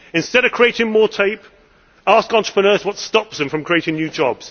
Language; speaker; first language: English; native; English